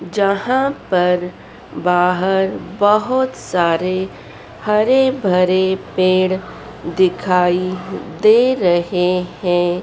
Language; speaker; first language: Hindi; native; Hindi